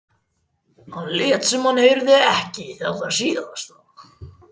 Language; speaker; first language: Icelandic; native; Icelandic